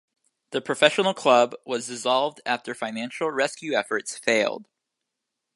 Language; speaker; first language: English; native; English